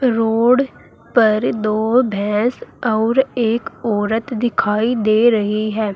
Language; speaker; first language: Hindi; native; Hindi